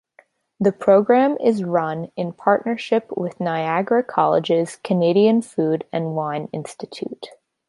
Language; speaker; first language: English; native; English